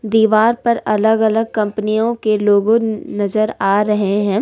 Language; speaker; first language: Hindi; native; Hindi